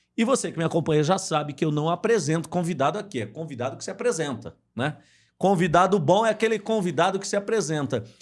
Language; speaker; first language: Portuguese; native; Portuguese